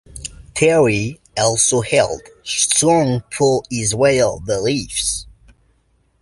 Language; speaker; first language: English; native; English